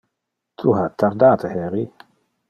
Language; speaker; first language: Interlingua; non-native, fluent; Dutch